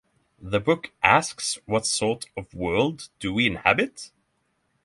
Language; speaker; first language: English; non-native, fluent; Norwegian